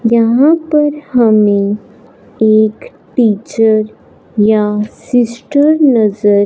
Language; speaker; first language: Hindi; non-native, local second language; Punjabi